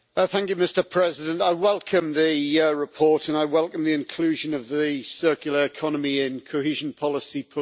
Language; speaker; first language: English; native; English